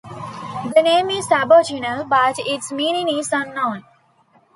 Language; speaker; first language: English; non-native, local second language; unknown